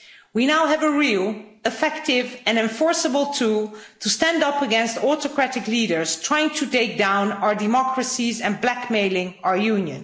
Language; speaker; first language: English; non-native, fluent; Dutch